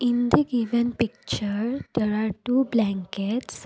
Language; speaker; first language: English; non-native, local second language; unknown